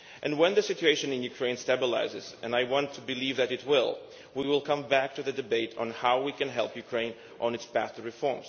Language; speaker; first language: English; non-native, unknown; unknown